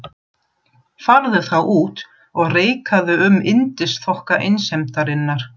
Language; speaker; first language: Icelandic; non-native, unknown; German